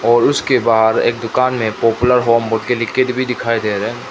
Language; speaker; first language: Hindi; non-native, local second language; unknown